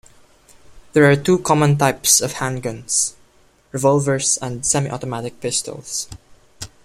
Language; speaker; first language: English; non-native, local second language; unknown